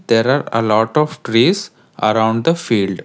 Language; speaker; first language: English; non-native, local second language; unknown